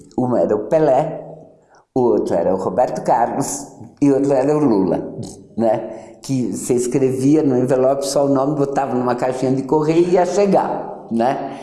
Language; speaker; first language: Portuguese; early bilingual, other home language; Yiddish